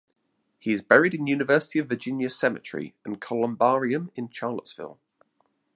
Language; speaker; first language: English; native; English